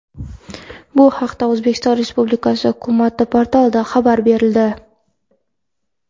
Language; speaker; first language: Uzbek; non-native, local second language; Kara-Kalpak